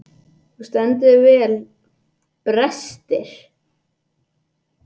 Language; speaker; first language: Icelandic; non-native, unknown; English